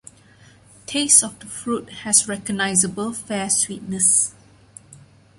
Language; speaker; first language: English; non-native, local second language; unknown